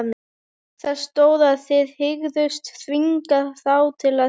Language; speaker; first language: Icelandic; native; Icelandic